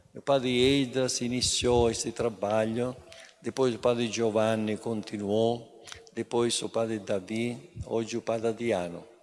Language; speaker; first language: Portuguese; non-native, fluent; Italian